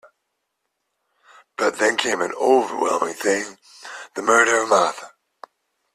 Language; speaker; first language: English; native; English